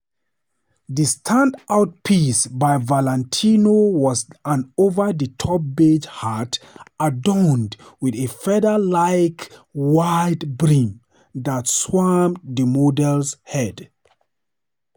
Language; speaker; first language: English; non-native, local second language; Hausa